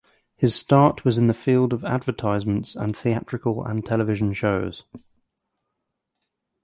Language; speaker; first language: English; native; English